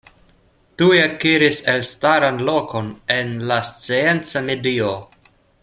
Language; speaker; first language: Esperanto; non-native, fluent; Russian